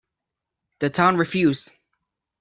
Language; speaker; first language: English; non-native, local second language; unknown